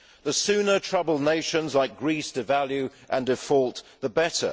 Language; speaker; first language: English; native; English